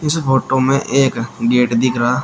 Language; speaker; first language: Hindi; native; Hindi